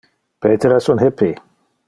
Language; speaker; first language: Interlingua; non-native, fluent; Dutch